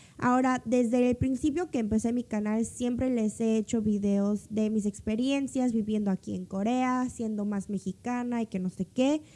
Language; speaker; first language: Spanish; early bilingual, other home language; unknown